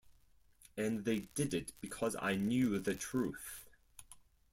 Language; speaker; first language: English; non-native, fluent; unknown